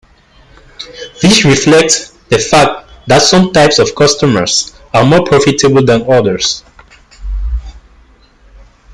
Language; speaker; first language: English; native; English